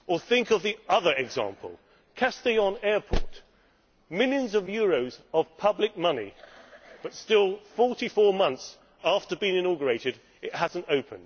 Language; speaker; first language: English; native; English